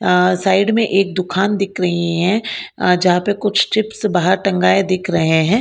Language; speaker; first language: Hindi; non-native, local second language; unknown